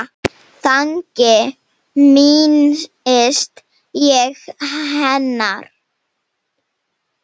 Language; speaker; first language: Icelandic; non-native, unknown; Slovenian